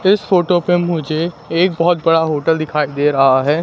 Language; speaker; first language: Hindi; native; Hindi